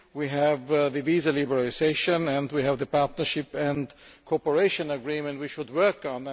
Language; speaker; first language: English; non-native, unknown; German